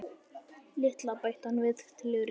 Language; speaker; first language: Icelandic; native; Icelandic